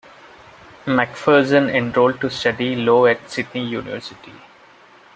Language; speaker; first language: English; non-native, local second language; Malayalam